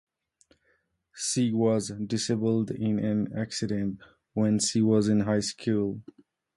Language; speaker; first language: English; non-native, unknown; Nepali